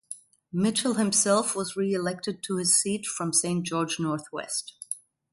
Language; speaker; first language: English; non-native, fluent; German